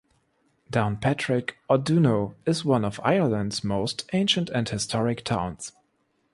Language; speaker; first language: English; non-native, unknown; German